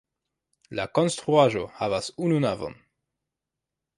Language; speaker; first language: Esperanto; non-native, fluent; French